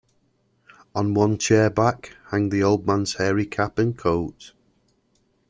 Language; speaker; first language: English; native; English